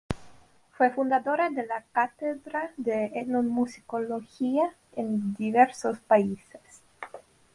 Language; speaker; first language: Spanish; non-native, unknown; Russian